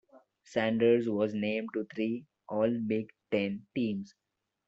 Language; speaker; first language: English; non-native, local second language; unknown